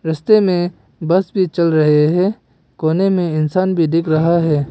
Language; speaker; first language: Hindi; non-native, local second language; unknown